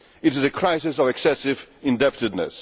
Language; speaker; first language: English; non-native, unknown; Polish